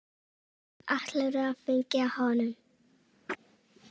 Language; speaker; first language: Icelandic; non-native, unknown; Czech